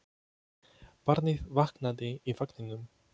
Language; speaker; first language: Icelandic; non-native, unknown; Polish